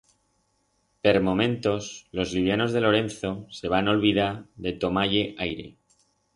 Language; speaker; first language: Aragonese; non-native, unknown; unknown